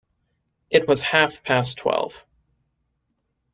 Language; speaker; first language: English; native; English